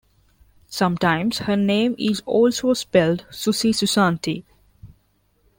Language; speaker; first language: English; non-native, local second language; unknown